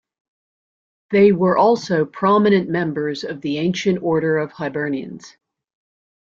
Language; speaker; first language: English; native; English